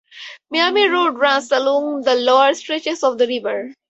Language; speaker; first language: English; native; English